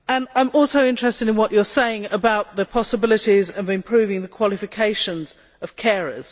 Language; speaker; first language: English; native; English